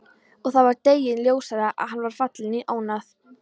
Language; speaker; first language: Icelandic; non-native, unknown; Polish